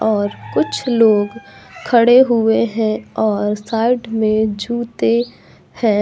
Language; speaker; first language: Hindi; native; Hindi